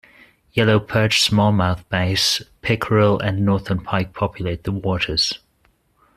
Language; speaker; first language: English; non-native, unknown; German